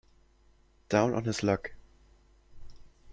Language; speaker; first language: English; non-native, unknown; German